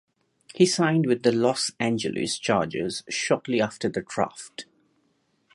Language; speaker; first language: English; non-native, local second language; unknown